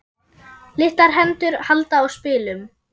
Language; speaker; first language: Icelandic; non-native, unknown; German